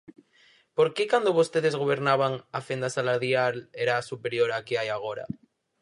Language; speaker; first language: Galician; native; Galician